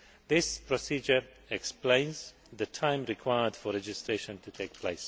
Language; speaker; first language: English; non-native, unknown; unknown